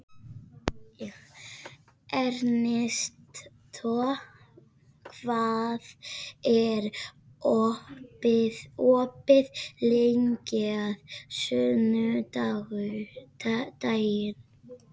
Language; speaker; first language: Icelandic; non-native, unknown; Spanish